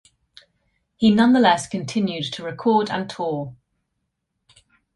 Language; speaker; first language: English; native; English